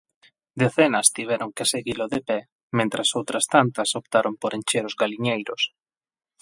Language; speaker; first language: Galician; non-native, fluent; Spanish